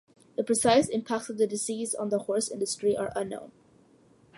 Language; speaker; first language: English; early bilingual, other home language; Malayalam